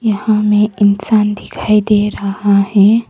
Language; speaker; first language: Hindi; non-native, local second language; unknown